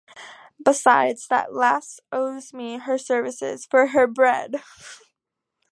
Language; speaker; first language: English; native; English